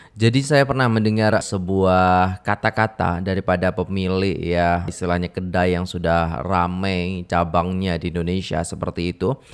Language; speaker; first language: Indonesian; non-native, local second language; Madurese